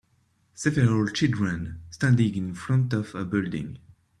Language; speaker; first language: English; native; English